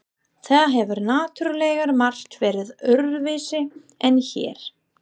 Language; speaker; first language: Icelandic; non-native, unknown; English